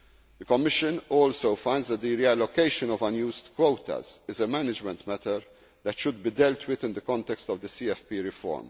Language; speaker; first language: English; non-native, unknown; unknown